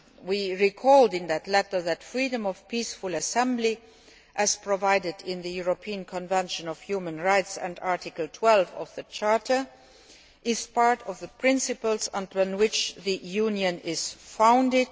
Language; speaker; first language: English; non-native, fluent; Luxembourgish